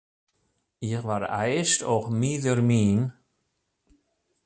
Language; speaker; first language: Icelandic; non-native, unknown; German